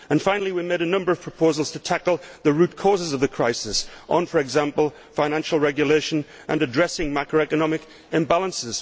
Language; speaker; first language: English; native; English